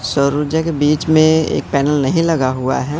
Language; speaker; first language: Hindi; native; Hindi